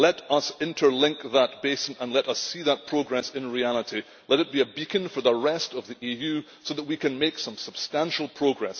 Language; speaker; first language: English; native; English